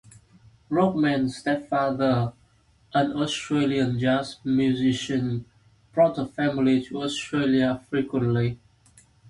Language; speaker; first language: English; native; English